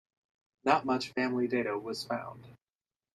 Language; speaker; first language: English; native; English